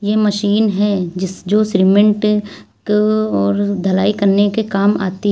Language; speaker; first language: Hindi; native; Hindi